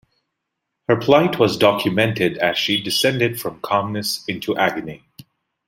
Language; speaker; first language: English; non-native, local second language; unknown